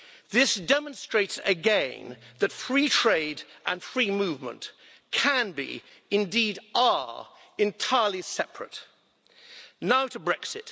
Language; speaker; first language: English; native; English